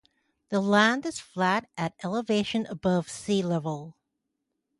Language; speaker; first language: English; native; English